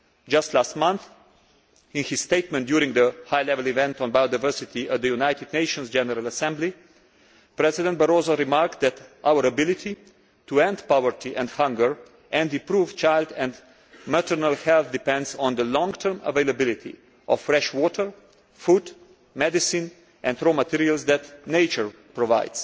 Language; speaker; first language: English; non-native, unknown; Slovenian